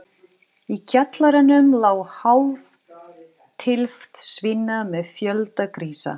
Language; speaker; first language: Icelandic; non-native, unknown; Portuguese